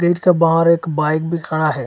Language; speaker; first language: Hindi; non-native, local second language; Bangla